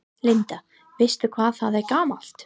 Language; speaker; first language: Icelandic; non-native, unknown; English